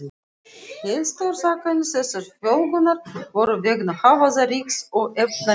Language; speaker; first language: Icelandic; non-native, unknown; Russian